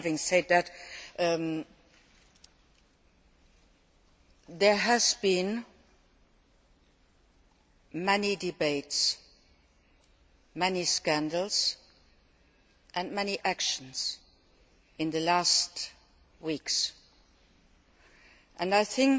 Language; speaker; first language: English; non-native, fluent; Luxembourgish